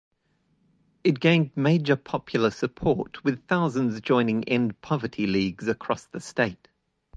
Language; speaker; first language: English; native; English